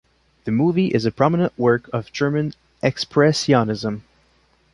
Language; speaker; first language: English; non-native, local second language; French